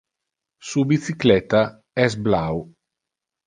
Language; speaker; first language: Interlingua; non-native, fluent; Italian